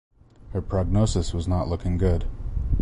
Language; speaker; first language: English; native; English